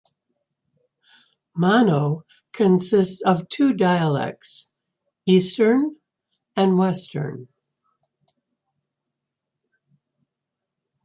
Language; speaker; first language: English; native; English